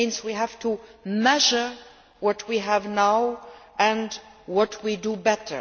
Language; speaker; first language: English; non-native, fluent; Luxembourgish